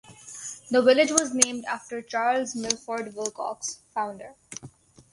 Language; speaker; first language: English; non-native, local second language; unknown